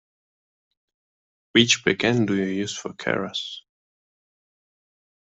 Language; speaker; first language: English; non-native, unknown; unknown